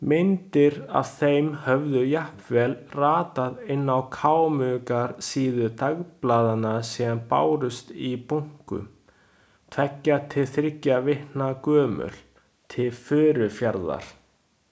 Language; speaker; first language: Icelandic; non-native, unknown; Chinese